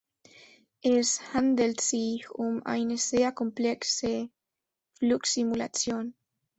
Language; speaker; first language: German; non-native, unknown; Spanish